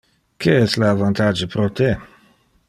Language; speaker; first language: Interlingua; non-native, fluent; Dutch